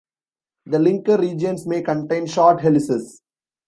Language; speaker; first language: English; non-native, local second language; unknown